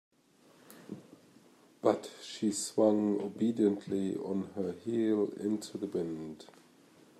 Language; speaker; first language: English; non-native, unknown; German